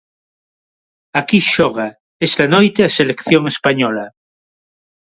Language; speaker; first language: Galician; non-native, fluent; Spanish